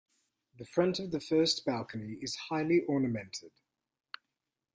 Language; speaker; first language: English; native; English